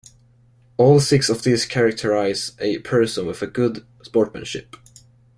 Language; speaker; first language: English; non-native, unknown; Swedish